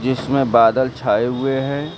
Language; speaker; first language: Hindi; native; Hindi